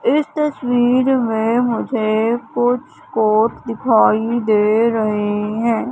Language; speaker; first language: Hindi; native; Hindi